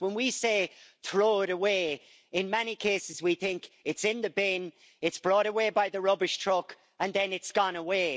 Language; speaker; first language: English; native; English